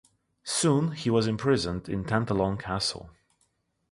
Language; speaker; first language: English; non-native, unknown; Russian